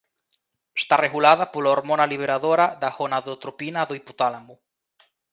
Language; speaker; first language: Galician; native; Galician